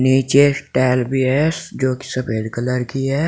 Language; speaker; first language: Hindi; native; Hindi